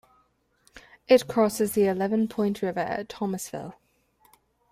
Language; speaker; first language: English; native; English